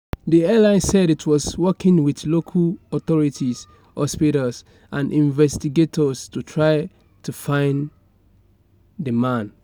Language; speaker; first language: English; non-native, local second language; Yoruba